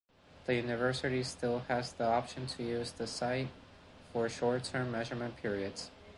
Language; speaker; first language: English; non-native, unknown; Spanish